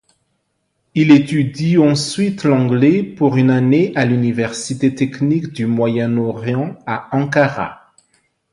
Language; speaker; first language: French; non-native, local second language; Malagasy